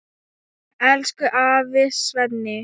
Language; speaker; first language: Icelandic; non-native, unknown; Thai